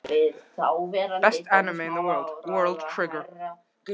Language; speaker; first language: Icelandic; non-native, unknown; Russian